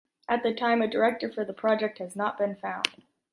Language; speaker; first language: English; native; English